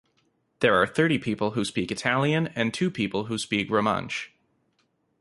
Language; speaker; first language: English; native; English